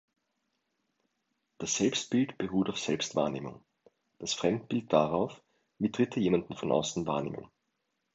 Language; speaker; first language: German; native; German